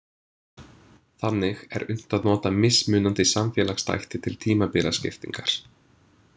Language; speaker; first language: Icelandic; non-native, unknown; English